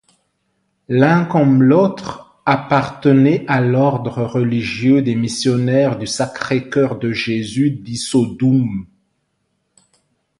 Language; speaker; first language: French; non-native, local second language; Malagasy